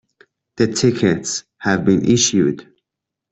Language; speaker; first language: English; non-native, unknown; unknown